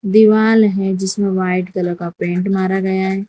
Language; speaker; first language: Hindi; non-native, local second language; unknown